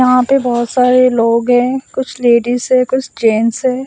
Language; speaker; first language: Hindi; non-native, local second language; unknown